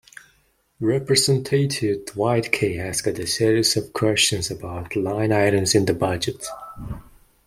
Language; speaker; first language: English; non-native, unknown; Mongolian